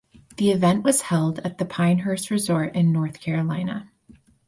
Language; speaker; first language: English; native; English